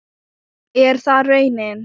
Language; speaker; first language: Icelandic; non-native, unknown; Thai